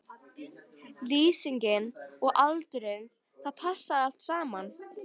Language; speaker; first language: Icelandic; native; Icelandic